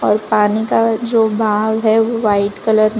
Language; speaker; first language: Hindi; non-native, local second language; Gujarati